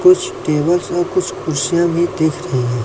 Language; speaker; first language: Hindi; native; Hindi